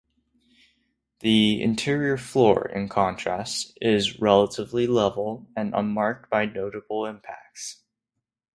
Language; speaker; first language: English; non-native, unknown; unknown